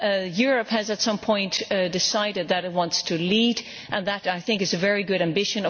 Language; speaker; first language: English; non-native, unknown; Dutch